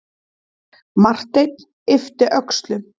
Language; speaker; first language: Icelandic; native; Icelandic